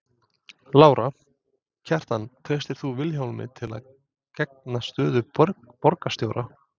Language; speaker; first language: Icelandic; non-native, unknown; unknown